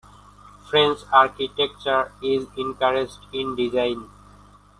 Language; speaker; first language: English; non-native, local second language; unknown